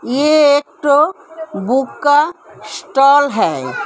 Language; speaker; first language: Hindi; native; Hindi